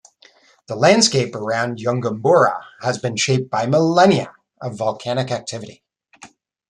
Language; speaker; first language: English; native; English